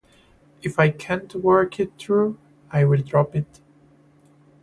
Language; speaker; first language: English; non-native, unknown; Spanish